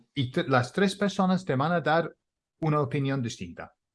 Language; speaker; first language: Spanish; non-native, fluent; English